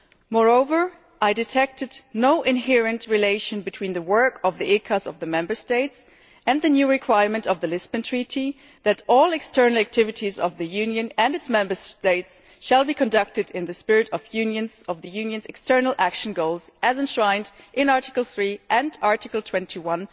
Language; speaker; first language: English; non-native, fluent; German